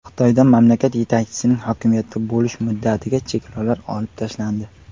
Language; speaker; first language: Uzbek; native; Uzbek